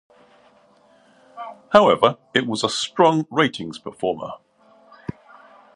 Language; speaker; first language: English; native; English